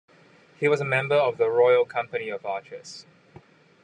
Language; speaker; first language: English; non-native, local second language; Cantonese